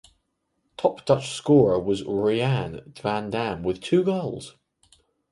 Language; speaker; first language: English; native; English